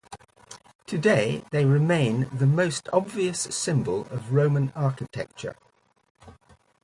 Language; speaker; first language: English; native; English